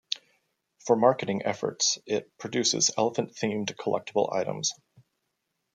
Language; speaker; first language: English; native; English